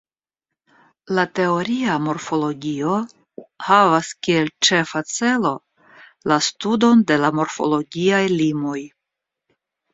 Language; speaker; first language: Esperanto; non-native, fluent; Russian